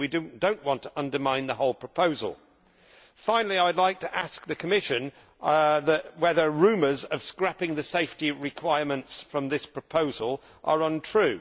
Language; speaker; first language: English; native; English